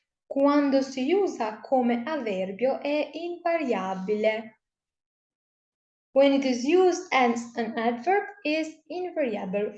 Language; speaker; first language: English; non-native, fluent; Italian